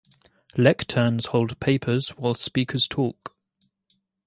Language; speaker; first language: English; native; English